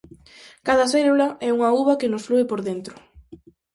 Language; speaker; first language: Galician; native; Galician